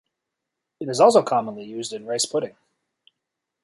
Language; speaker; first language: English; native; English